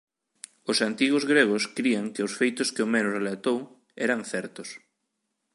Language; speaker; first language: Galician; native; Galician